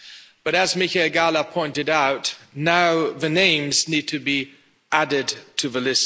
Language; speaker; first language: English; non-native, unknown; German